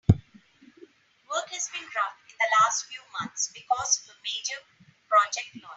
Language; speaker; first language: English; non-native, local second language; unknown